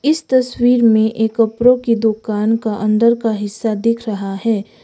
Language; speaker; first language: Hindi; non-native, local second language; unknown